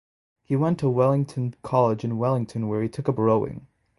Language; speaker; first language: English; native; English